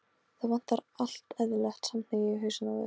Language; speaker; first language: Icelandic; non-native, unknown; Polish